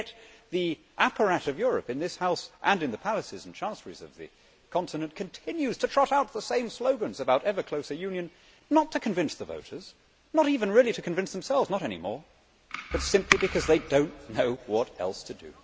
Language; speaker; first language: English; native; English